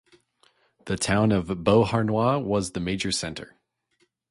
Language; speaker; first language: English; native; English